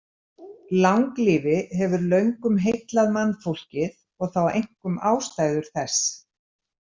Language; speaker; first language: Icelandic; native; Icelandic